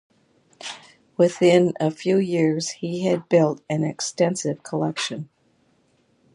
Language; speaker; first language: English; native; English